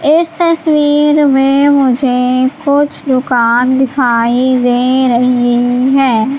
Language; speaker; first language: Hindi; native; Hindi